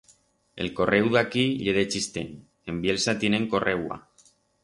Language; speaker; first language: Aragonese; non-native, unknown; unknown